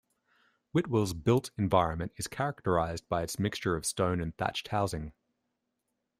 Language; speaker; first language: English; native; English